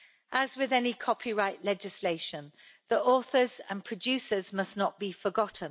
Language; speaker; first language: English; native; English